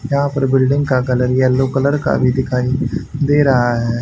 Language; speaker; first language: Hindi; native; Hindi